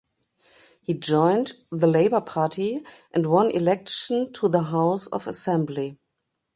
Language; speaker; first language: English; non-native, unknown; German